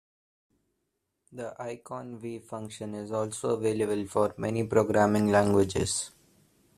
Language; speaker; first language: English; non-native, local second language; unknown